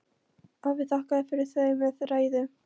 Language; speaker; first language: Icelandic; non-native, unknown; Polish